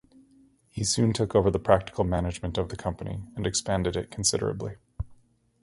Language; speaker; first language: English; native; English